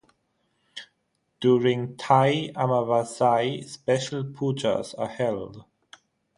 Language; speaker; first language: English; non-native, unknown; German